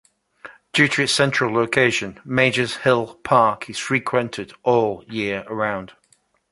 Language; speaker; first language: English; native; English